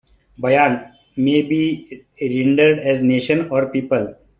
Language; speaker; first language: English; non-native, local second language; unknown